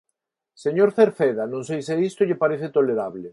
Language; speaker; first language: Galician; non-native, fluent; Spanish